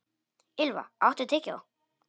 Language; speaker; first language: Icelandic; non-native, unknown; Polish